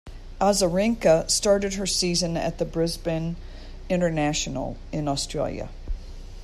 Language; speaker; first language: English; native; English